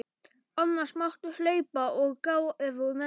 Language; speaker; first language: Icelandic; non-native, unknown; Polish